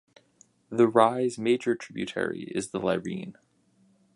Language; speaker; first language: English; native; English